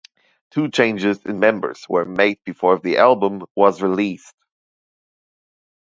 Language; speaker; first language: English; non-native, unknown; German